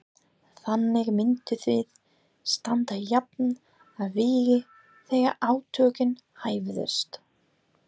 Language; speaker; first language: Icelandic; non-native, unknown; English